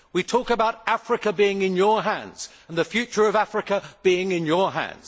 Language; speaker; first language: English; native; English